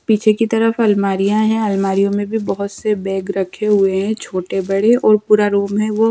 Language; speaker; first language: Hindi; native; Hindi